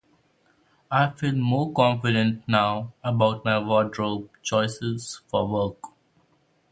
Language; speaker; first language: English; non-native, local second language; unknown